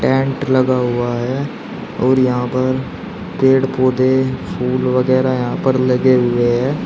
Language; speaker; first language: Hindi; native; Hindi